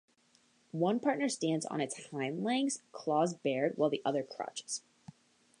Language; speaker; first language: English; native; English